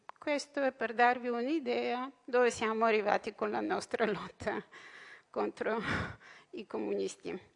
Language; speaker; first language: Italian; non-native, fluent; Bulgarian